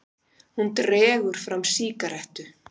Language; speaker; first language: Icelandic; native; Icelandic